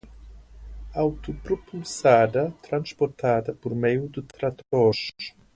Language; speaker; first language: Portuguese; non-native, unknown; English